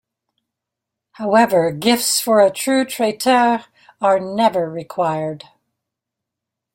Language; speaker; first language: English; native; English